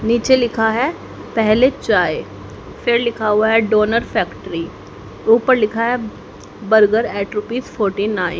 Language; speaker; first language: Hindi; native; Hindi